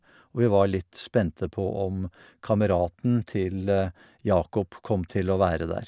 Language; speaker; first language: Norwegian; native; Norwegian